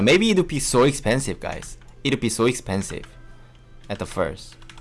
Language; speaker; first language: English; non-native, learner; Korean